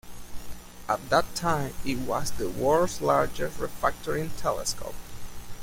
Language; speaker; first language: English; native; English